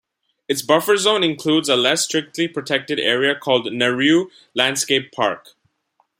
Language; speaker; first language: English; non-native, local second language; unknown